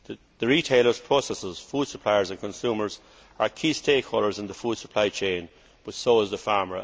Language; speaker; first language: English; native; English